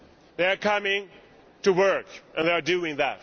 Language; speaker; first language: English; non-native, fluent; Swedish